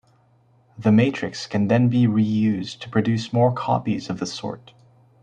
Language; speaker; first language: English; native; English